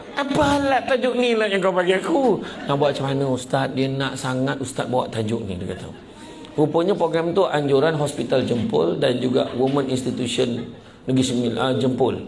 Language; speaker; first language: Malay; native; Malay